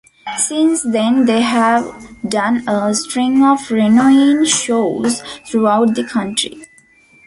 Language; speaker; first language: English; non-native, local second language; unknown